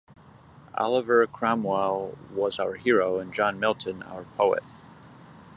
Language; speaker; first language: English; native; English